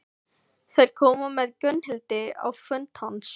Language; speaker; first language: Icelandic; non-native, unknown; Filipino